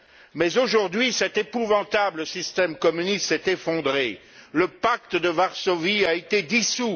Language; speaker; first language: French; native; French